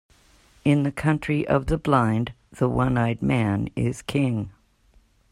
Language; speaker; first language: English; native; English